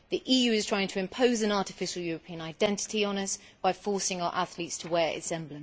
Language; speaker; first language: English; native; English